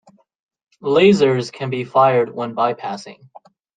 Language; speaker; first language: English; native; English